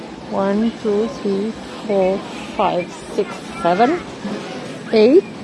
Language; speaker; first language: English; non-native, fluent; French